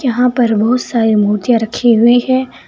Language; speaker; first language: Hindi; native; Hindi